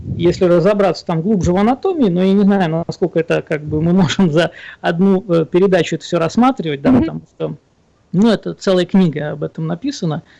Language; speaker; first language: Russian; native; Russian